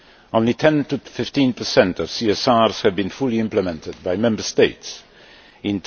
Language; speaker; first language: English; non-native, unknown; Polish